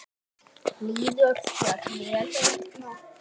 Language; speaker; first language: Icelandic; native; Icelandic